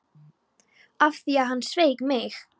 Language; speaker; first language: Icelandic; non-native, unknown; Polish